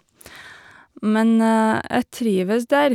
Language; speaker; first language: Norwegian; non-native, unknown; Russian